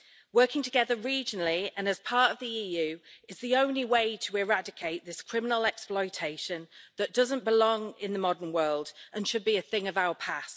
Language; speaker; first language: English; native; English